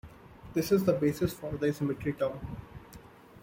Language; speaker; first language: English; non-native, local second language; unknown